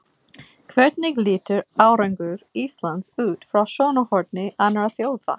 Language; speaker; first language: Icelandic; non-native, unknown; English